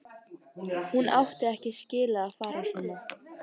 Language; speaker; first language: Icelandic; native; Icelandic